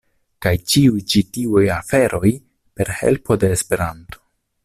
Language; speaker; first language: Esperanto; non-native, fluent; Italian